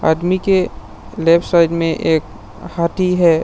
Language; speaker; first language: Hindi; non-native, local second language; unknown